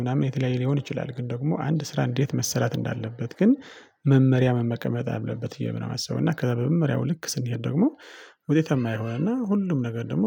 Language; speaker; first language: Amharic; non-native, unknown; Tigrinya